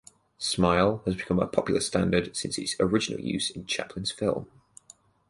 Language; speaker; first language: English; native; English